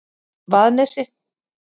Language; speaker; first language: Icelandic; native; Icelandic